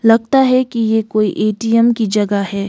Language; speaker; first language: Hindi; non-native, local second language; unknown